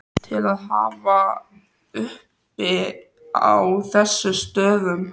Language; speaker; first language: Icelandic; native; Icelandic